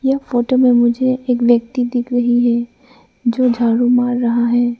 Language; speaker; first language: Hindi; non-native, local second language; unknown